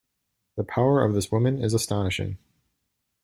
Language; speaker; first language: English; native; English